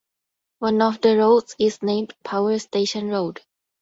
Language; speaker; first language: English; non-native, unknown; Thai